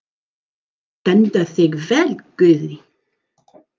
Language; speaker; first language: Icelandic; non-native, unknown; English